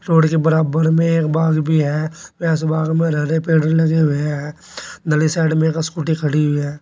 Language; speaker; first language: Hindi; native; Hindi